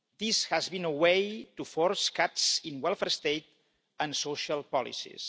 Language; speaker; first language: English; non-native, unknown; Catalan